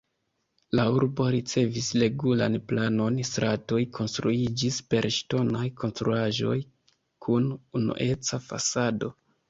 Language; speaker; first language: Esperanto; non-native, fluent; Kinyarwanda